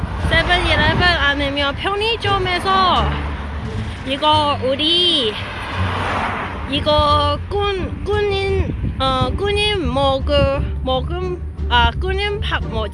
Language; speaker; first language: Korean; non-native, learner; English